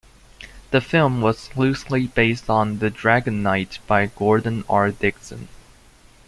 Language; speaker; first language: English; native; English